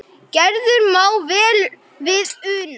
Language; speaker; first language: Icelandic; native; Icelandic